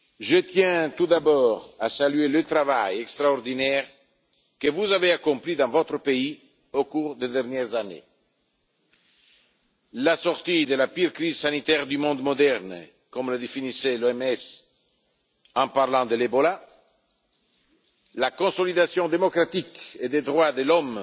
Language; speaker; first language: French; non-native, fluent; Italian